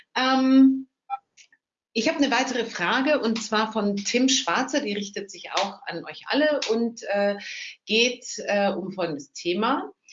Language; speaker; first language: German; native; German